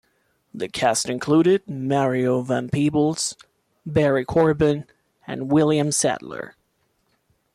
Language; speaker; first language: English; non-native, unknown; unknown